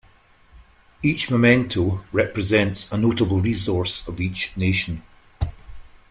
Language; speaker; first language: English; native; English